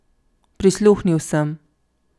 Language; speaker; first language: Slovenian; native; Slovenian